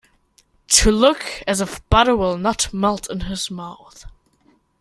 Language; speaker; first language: English; non-native, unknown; German